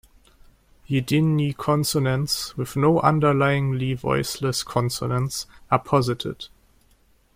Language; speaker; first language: English; non-native, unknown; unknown